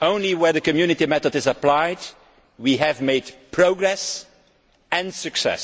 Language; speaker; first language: English; non-native, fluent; Dutch